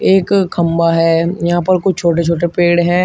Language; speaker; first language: Hindi; native; Hindi